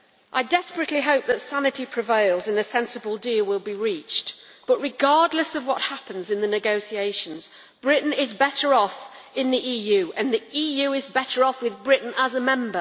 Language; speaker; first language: English; native; English